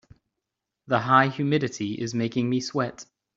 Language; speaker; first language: English; native; English